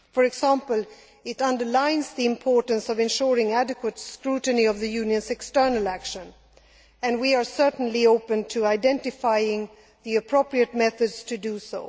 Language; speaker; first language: English; non-native, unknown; Swedish